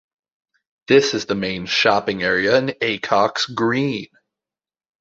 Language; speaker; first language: English; native; English